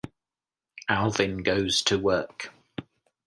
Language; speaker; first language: English; native; English